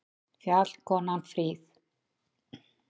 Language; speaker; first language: Icelandic; native; Icelandic